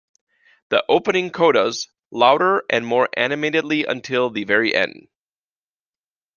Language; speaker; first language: English; native; English